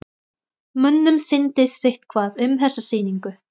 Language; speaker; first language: Icelandic; non-native, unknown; Thai